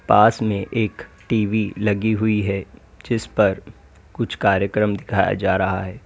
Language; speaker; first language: Hindi; native; Hindi